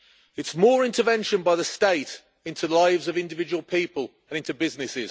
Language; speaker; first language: English; native; English